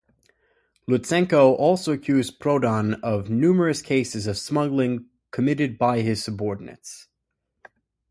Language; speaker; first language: English; native; English